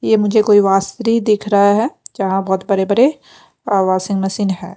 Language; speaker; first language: Hindi; non-native, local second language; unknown